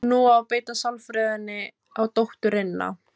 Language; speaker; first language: Icelandic; non-native, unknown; Filipino